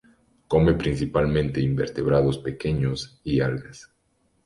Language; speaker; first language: Spanish; native; Spanish